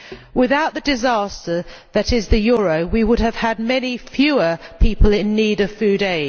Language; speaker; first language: English; native; English